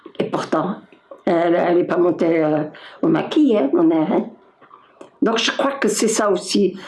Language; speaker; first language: French; non-native, local second language; Arabic